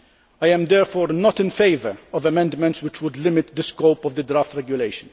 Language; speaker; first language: English; non-native, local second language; Maltese